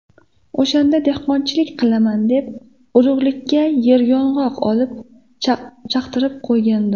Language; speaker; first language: Uzbek; native; Uzbek